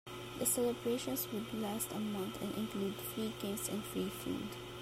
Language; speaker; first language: English; non-native, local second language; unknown